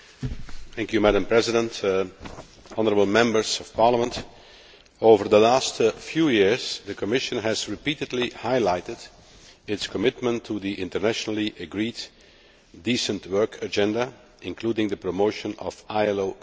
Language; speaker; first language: English; non-native, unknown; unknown